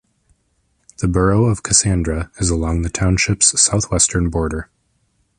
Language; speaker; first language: English; native; English